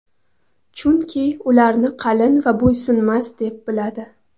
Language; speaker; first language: Uzbek; non-native, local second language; Kara-Kalpak